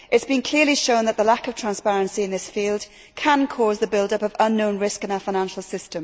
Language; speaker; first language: English; native; English